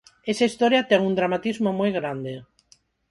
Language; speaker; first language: Galician; non-native, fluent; Spanish